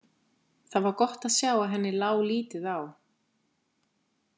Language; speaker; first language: Icelandic; native; Icelandic